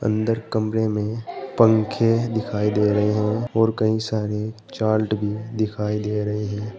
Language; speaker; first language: Hindi; native; Hindi